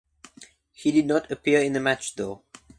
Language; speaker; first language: English; native; English